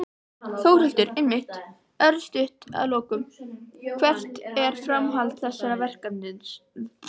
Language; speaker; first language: Icelandic; native; Icelandic